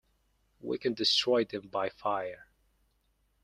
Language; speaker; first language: English; non-native, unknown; Mongolian